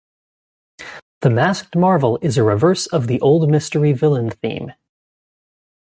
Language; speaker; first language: English; native; English